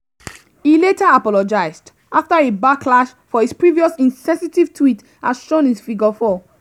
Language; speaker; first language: English; non-native, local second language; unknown